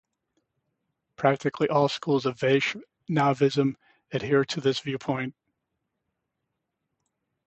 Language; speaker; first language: English; native; English